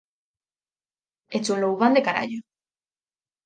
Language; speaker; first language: Galician; native; Galician